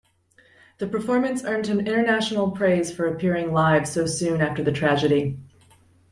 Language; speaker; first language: English; native; English